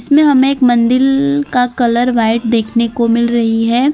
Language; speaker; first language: Hindi; non-native, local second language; Gujarati